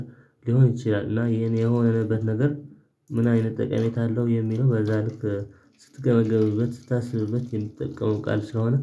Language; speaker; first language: Amharic; non-native, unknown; Tigrinya